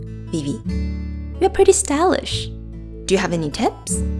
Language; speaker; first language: English; non-native, fluent; Japanese